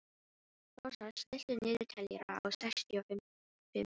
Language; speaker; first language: Icelandic; non-native, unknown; Filipino